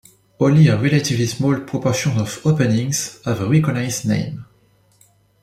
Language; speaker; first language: English; non-native, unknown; French